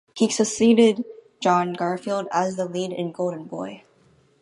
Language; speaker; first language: English; native; English